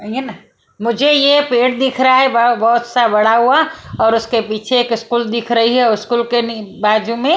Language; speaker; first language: Hindi; non-native, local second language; Punjabi